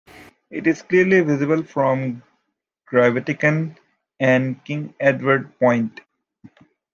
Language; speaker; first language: English; native; English